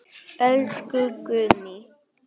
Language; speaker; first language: Icelandic; non-native, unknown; Vietnamese